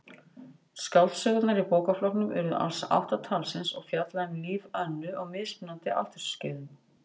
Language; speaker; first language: Icelandic; native; Icelandic